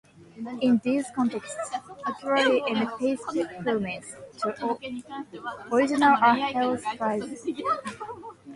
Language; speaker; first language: English; non-native, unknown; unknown